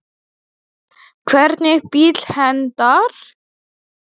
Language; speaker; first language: Icelandic; non-native, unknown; Polish